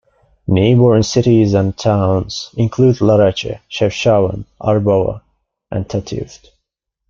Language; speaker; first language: English; non-native, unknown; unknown